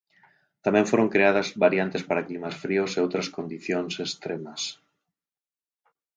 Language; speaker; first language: Galician; native; Galician